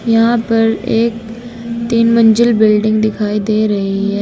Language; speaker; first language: Hindi; native; Hindi